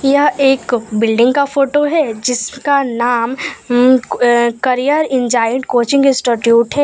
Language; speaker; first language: Hindi; non-native, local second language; Gujarati